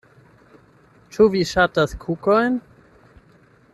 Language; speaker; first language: Esperanto; non-native, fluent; German